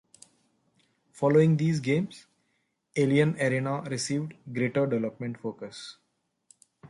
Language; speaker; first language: English; non-native, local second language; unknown